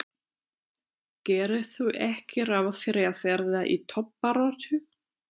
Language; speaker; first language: Icelandic; non-native, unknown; German